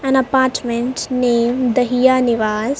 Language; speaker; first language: English; non-native, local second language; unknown